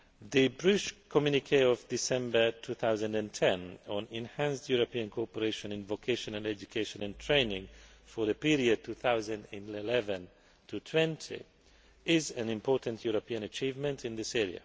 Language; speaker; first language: English; non-native, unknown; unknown